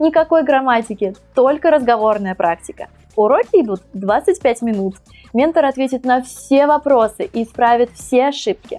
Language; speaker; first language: Russian; native; Russian